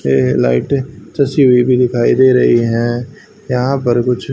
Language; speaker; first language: Hindi; native; Hindi